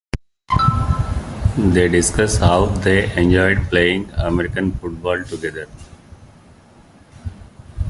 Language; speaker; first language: English; non-native, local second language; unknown